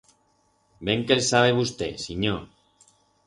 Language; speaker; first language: Aragonese; non-native, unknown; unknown